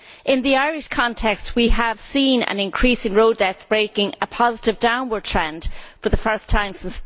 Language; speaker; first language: English; native; English